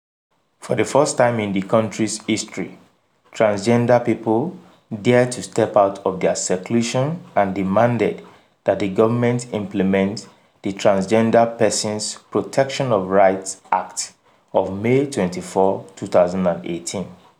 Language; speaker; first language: English; non-native, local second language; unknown